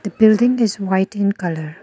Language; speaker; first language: English; non-native, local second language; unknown